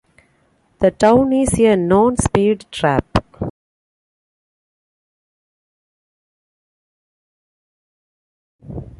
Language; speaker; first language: English; non-native, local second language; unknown